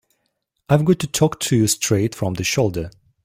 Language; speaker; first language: English; native; English